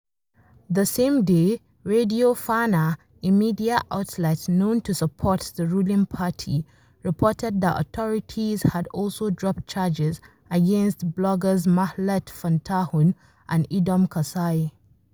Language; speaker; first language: English; non-native, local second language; Hausa